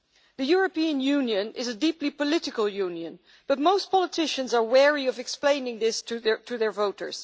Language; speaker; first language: English; non-native, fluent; Dutch